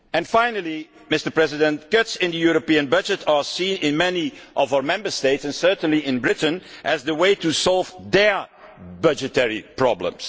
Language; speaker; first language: English; non-native, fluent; Dutch